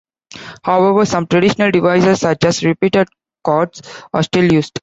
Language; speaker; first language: English; non-native, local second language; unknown